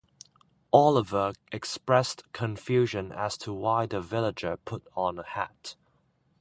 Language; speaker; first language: English; non-native, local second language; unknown